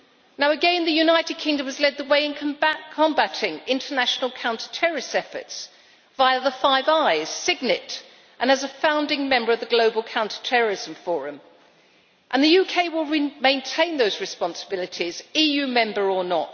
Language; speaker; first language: English; native; English